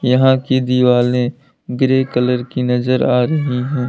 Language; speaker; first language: Hindi; native; Hindi